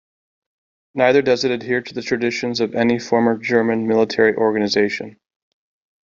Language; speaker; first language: English; native; English